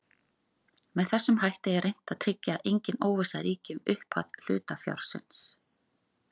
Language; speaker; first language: Icelandic; native; Icelandic